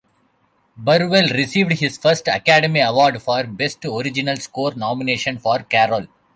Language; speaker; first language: English; non-native, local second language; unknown